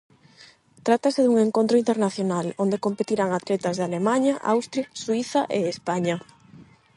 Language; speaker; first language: Galician; non-native, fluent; Spanish